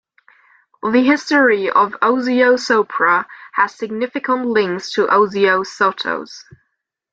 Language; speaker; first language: English; non-native, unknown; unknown